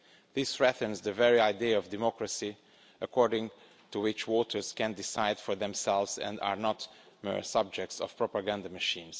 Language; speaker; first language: English; non-native, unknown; Romanian